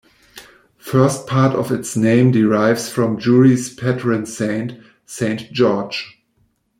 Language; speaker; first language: English; non-native, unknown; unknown